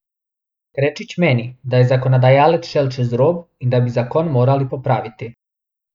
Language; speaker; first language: Slovenian; non-native, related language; Bosnian